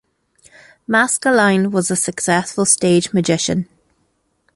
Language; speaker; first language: English; native; English